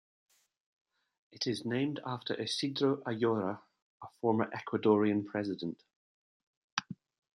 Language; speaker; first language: English; native; English